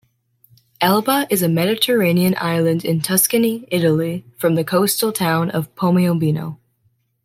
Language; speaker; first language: English; native; English